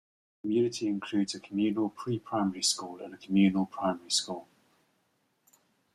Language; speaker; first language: English; native; English